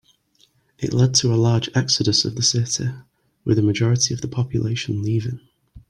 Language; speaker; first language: English; native; English